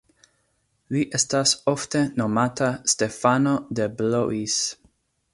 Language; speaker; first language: Esperanto; non-native, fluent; English